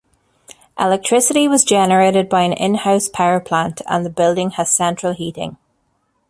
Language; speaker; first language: English; native; English